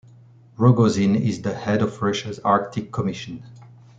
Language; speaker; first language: English; non-native, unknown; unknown